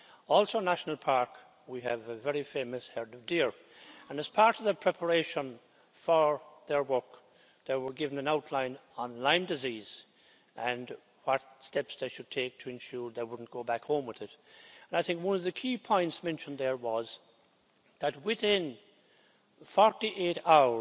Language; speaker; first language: English; native; English